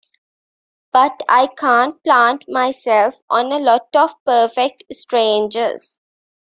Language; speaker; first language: English; non-native, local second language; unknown